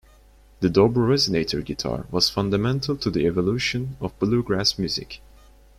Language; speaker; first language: English; non-native, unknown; Turkish